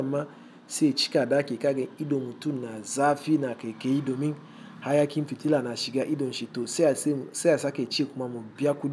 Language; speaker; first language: Hausa; non-native, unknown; Igbo